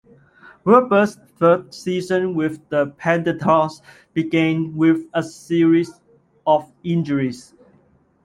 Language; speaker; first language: English; non-native, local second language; Cantonese